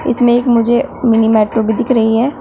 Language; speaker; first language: Hindi; native; Hindi